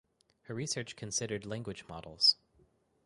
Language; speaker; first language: English; native; English